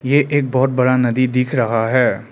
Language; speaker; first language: Hindi; non-native, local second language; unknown